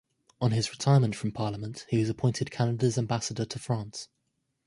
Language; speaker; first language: English; native; English